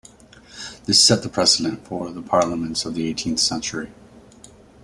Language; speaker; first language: English; native; English